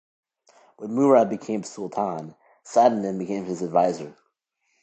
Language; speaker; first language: English; native; English